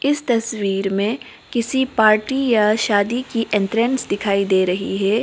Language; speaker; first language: Hindi; non-native, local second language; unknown